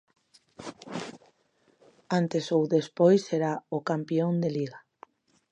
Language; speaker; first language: Galician; native; Galician